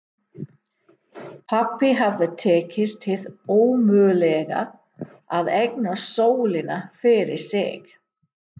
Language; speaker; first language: Icelandic; non-native, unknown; English